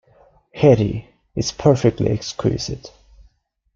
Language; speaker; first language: English; non-native, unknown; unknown